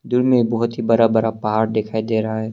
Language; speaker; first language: Hindi; early bilingual, other home language; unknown